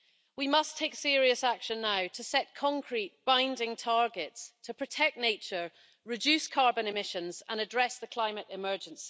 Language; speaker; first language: English; native; English